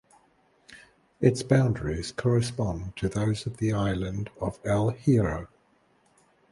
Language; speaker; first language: English; native; English